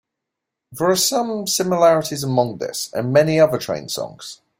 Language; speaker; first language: English; native; English